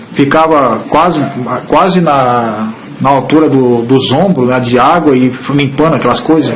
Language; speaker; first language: Portuguese; native; Portuguese